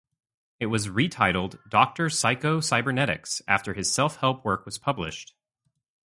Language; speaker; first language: English; native; English